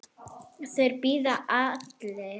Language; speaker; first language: Icelandic; non-native, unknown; Arabic